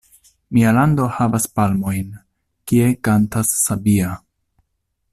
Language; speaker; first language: Esperanto; non-native, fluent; Italian